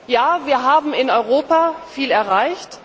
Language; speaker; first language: German; native; German